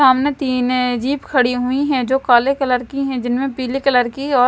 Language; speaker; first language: Hindi; non-native, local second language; Punjabi